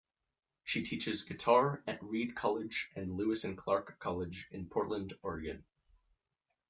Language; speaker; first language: English; native; English